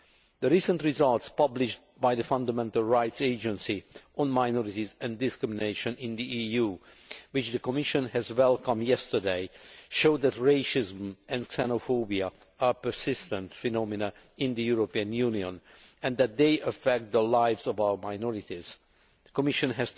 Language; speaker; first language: English; non-native, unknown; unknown